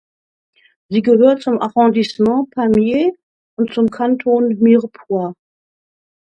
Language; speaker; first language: German; native; German